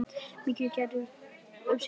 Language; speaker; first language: Icelandic; native; Icelandic